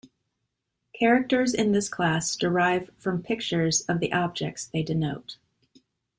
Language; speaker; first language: English; native; English